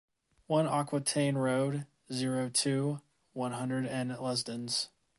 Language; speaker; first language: English; native; English